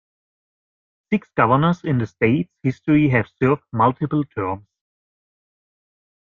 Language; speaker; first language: English; non-native, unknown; German